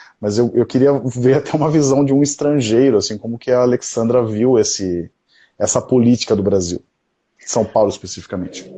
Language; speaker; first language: Portuguese; native; Portuguese